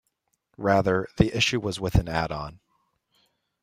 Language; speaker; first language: English; native; English